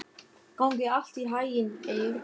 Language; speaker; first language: Icelandic; non-native, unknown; German